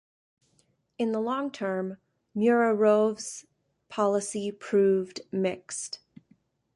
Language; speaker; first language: English; native; English